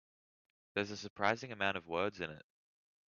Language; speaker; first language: English; native; English